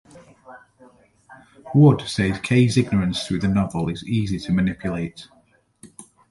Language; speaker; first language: English; native; English